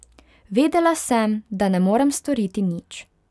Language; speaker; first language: Slovenian; non-native, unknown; Hungarian